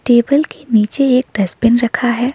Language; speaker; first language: Hindi; non-native, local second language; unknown